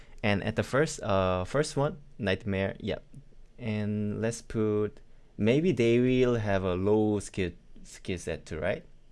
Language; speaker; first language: English; non-native, learner; Korean